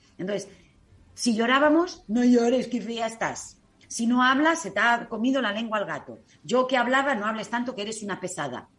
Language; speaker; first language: Spanish; native; Spanish